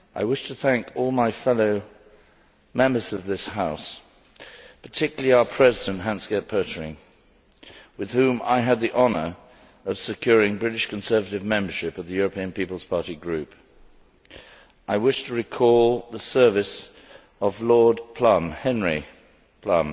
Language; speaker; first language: English; native; English